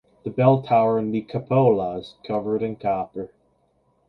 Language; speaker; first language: English; native; English